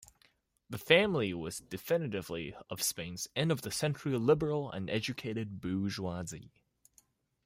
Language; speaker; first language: English; non-native, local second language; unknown